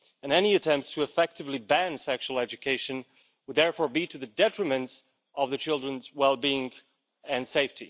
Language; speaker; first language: English; non-native, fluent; Slovak